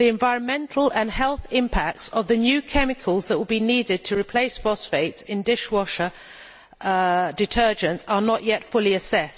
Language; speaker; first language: English; native; English